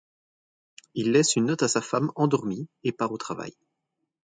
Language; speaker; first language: French; native; French